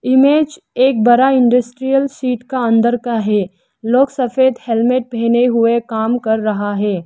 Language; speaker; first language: Hindi; non-native, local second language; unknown